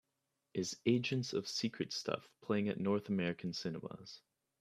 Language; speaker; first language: English; native; English